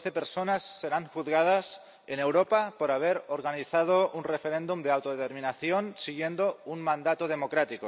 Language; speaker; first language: Spanish; non-native, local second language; Catalan